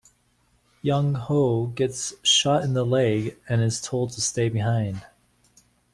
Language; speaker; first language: English; native; English